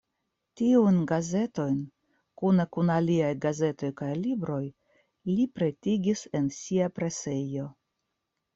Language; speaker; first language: Esperanto; non-native, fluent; Russian